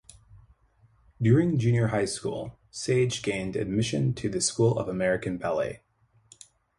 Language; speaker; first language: English; native; English